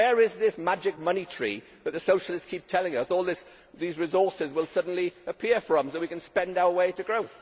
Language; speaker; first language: English; native; English